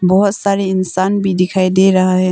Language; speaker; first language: Hindi; non-native, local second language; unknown